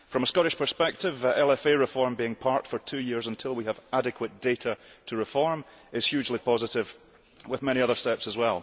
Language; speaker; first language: English; early bilingual, heritage; English